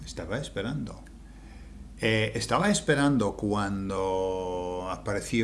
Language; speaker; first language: Spanish; native; Spanish